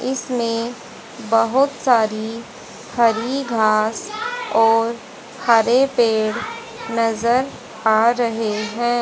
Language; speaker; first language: Hindi; native; Hindi